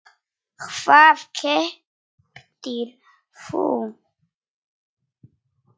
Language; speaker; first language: Icelandic; non-native, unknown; Polish